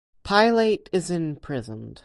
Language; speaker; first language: English; native; English